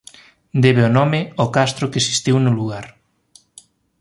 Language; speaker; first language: Galician; native; Galician